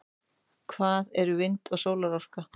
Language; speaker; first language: Icelandic; native; Icelandic